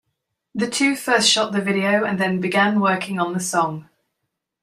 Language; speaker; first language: English; native; English